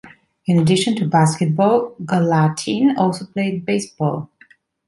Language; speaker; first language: English; non-native, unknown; Italian